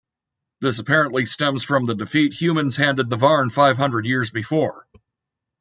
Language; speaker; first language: English; native; English